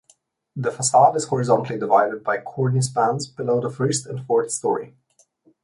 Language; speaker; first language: English; non-native, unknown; Slovenian